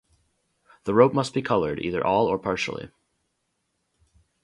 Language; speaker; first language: English; native; English